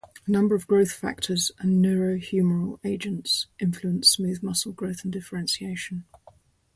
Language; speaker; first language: English; native; English